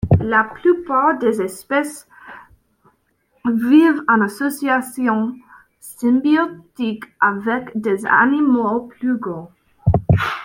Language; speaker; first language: French; non-native, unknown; English